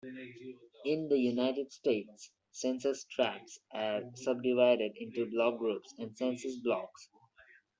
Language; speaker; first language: English; non-native, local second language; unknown